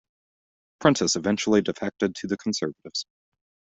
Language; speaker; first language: English; native; English